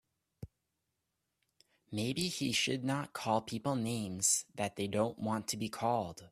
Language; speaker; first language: English; native; English